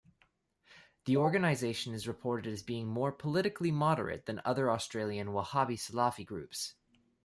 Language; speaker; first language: English; native; English